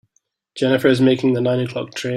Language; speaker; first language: English; native; English